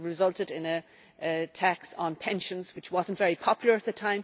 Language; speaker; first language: English; native; English